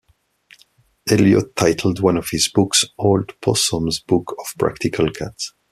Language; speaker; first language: English; non-native, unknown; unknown